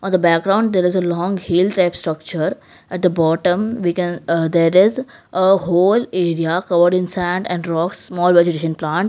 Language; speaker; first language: English; non-native, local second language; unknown